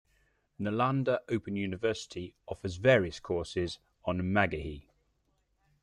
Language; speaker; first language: English; native; English